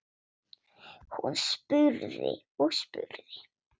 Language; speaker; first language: Icelandic; non-native, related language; Swedish